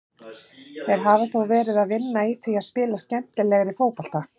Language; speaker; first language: Icelandic; native; Icelandic